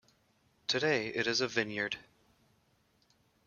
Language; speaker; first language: English; native; English